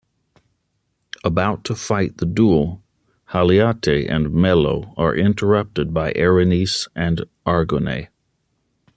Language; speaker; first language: English; native; English